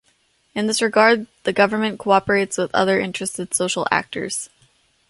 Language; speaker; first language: English; native; English